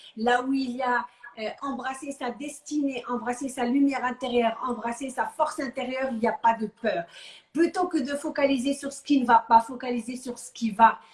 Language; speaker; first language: French; non-native, local second language; Arabic